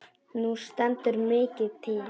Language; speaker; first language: Icelandic; non-native, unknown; Polish